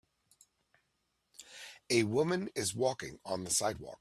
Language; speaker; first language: English; native; English